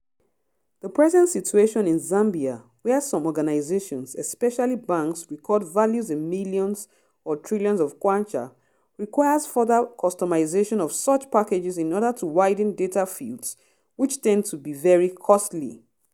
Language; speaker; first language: English; non-native, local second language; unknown